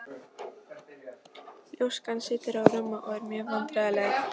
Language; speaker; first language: Icelandic; non-native, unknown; Polish